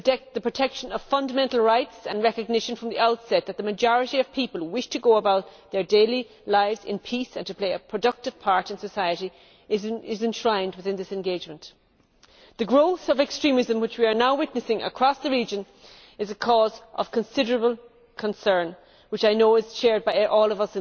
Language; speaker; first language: English; native; English